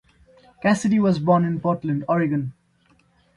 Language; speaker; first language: English; non-native, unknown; Nepali